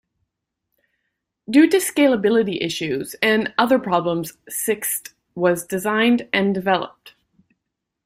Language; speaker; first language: English; native; English